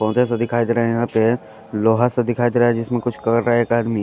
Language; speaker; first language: Hindi; non-native, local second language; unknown